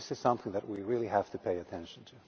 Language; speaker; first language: English; non-native, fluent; Finnish